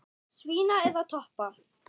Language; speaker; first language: Icelandic; non-native, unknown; German